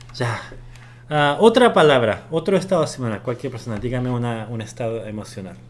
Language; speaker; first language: Spanish; early bilingual, other home language; Korean